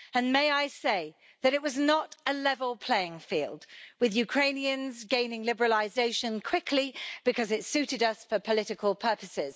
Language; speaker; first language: English; native; English